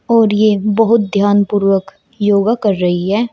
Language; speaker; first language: Hindi; native; Hindi